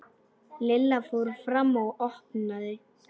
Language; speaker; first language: Icelandic; non-native, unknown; Polish